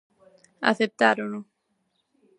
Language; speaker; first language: Galician; non-native, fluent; Spanish